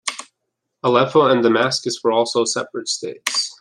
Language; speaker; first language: English; native; English